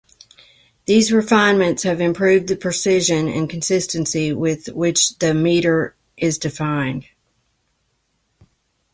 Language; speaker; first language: English; native; English